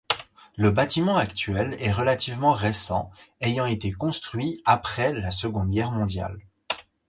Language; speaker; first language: French; native; French